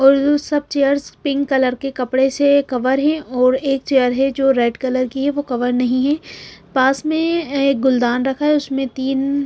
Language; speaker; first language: Hindi; non-native, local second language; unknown